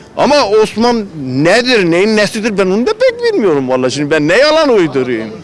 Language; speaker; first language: Turkish; non-native, local second language; Kurdish